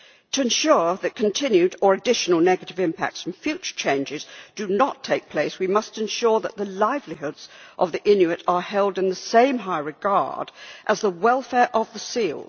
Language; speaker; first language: English; native; English